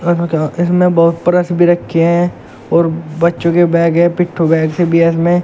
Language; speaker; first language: Hindi; native; Hindi